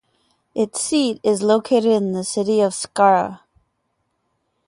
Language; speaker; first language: English; native; English